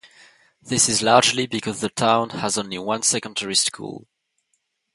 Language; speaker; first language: English; non-native, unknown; French